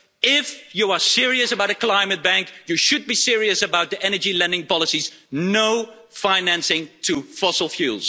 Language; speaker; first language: English; non-native, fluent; Dutch